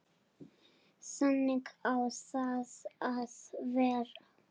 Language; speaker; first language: Icelandic; non-native, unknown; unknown